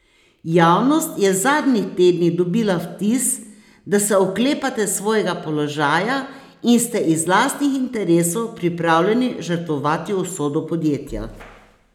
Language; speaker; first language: Slovenian; native; Slovenian